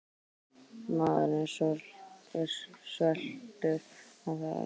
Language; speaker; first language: Icelandic; native; Icelandic